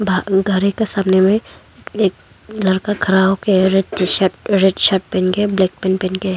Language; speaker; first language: Hindi; non-native, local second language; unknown